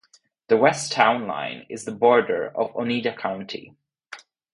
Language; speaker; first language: English; non-native, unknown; Czech